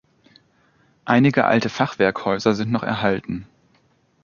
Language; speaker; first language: German; native; German